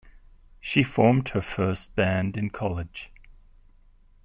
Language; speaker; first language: English; non-native, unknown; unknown